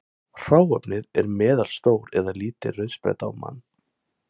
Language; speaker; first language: Icelandic; non-native, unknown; Thai